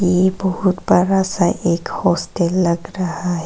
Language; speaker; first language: Hindi; non-native, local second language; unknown